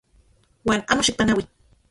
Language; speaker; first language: Central Puebla Nahuatl; non-native, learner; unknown